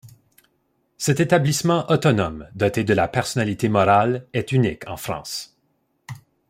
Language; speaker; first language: French; native; French